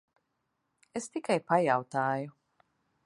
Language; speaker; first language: Latvian; early bilingual, heritage; Latvian